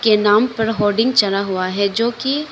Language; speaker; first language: Hindi; non-native, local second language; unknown